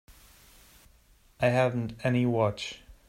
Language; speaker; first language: English; non-native, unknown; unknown